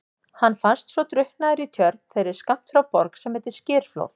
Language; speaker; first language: Icelandic; native; Icelandic